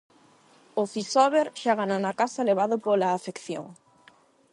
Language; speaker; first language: Galician; non-native, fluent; Spanish